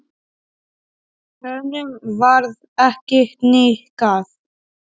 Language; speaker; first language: Icelandic; non-native, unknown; Polish